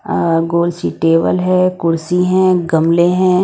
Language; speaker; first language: Hindi; non-native, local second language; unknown